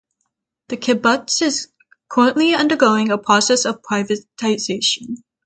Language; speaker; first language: English; native; English